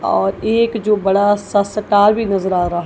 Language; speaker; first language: Hindi; non-native, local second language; Punjabi